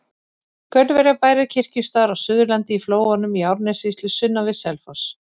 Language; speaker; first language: Icelandic; native; Icelandic